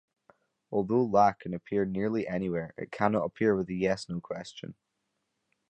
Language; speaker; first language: English; native; English